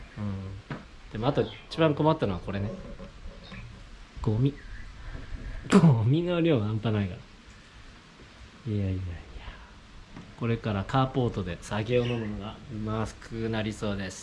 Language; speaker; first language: Japanese; native; Japanese